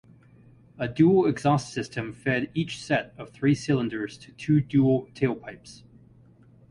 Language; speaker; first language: English; native; English